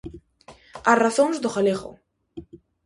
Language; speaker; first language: Galician; native; Galician